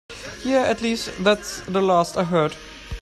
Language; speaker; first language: English; non-native, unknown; German